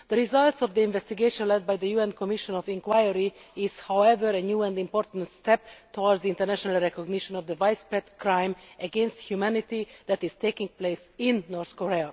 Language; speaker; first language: English; non-native, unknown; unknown